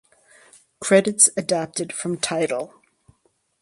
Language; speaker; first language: English; native; English